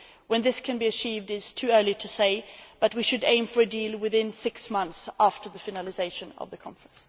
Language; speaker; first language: English; non-native, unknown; Swedish